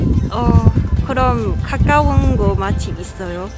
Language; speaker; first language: Korean; non-native, learner; English